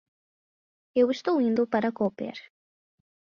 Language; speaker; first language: Portuguese; non-native, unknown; English